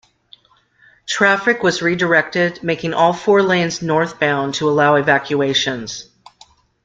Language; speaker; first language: English; native; English